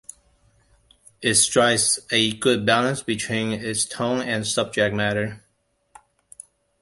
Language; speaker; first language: English; non-native, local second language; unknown